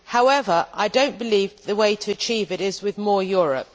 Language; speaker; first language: English; native; English